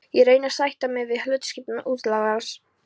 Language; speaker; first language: Icelandic; non-native, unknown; Polish